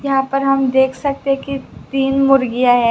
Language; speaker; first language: Hindi; non-native, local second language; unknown